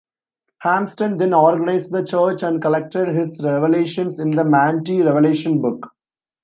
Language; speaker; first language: English; non-native, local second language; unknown